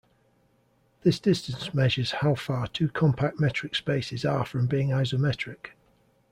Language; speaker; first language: English; native; English